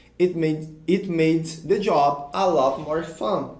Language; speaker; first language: English; non-native, fluent; Portuguese